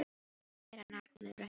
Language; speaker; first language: Icelandic; non-native, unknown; Filipino